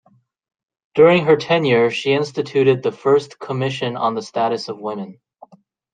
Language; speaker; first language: English; native; English